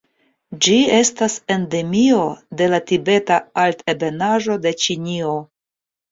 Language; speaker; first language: Esperanto; non-native, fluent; Russian